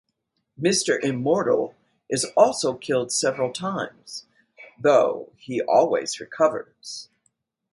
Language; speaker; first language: English; native; English